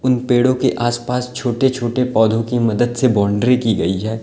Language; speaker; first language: Hindi; native; Hindi